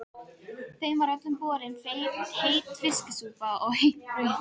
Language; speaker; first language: Icelandic; non-native, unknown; Filipino